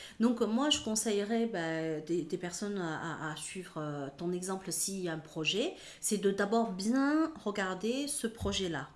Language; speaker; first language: French; early bilingual, other home language; Chinese